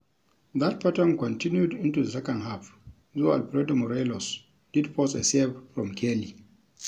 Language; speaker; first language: English; non-native, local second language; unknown